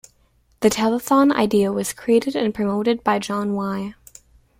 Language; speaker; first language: English; native; English